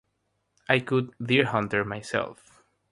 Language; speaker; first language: English; non-native, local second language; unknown